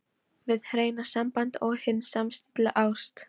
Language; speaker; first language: Icelandic; non-native, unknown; Polish